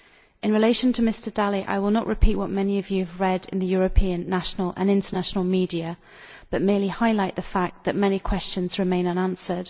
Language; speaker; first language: English; native; English